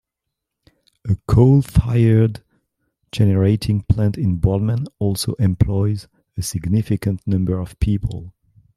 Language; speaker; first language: English; non-native, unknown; French